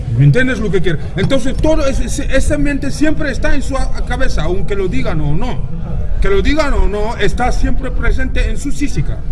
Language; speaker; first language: Spanish; non-native, fluent; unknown